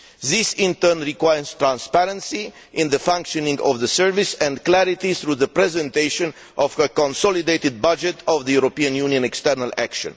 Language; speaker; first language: English; non-native, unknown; Romanian